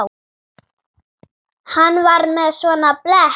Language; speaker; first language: Icelandic; native; Icelandic